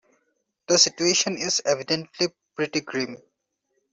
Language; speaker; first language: English; non-native, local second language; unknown